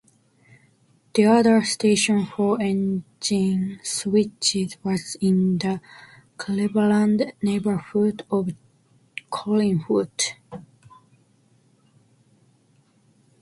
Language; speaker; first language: English; non-native, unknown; Japanese